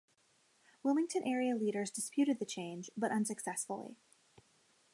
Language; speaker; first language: English; native; English